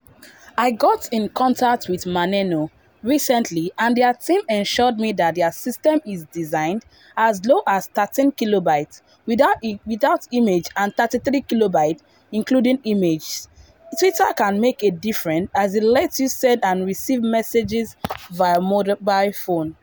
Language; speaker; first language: English; non-native, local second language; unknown